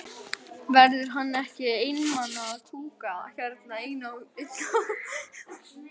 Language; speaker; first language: Icelandic; native; Icelandic